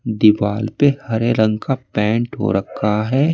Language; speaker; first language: Hindi; native; Hindi